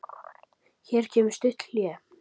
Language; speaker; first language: Icelandic; native; Icelandic